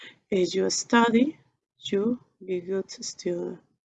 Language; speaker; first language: English; non-native, learner; Spanish